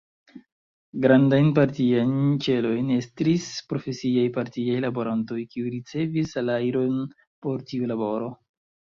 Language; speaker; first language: Esperanto; non-native, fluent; Chinese